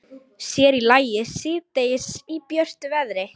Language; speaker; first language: Icelandic; non-native, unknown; Lithuanian